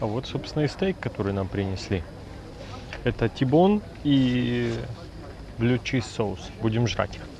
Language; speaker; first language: Russian; native; Russian